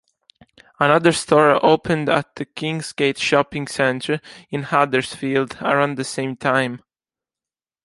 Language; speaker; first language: English; non-native, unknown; Italian